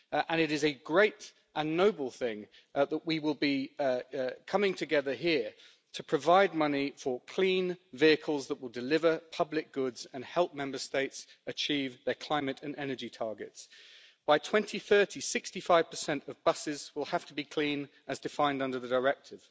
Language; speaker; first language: English; native; English